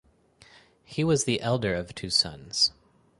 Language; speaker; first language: English; native; English